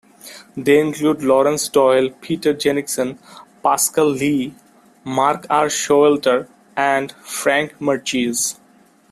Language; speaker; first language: English; non-native, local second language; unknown